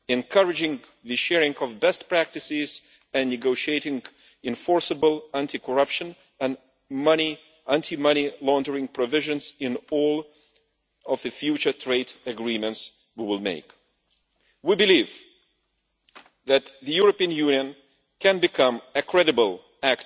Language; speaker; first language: English; non-native, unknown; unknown